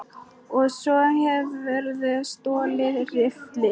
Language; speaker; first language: Icelandic; non-native, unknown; Polish